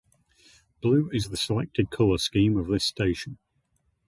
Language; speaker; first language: English; native; English